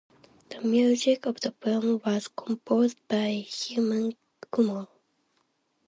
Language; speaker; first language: English; non-native, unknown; Japanese